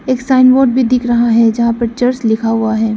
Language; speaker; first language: Hindi; non-native, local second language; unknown